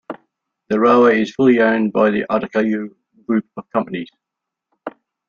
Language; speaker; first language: English; native; English